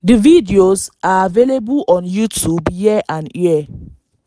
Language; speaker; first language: English; non-native, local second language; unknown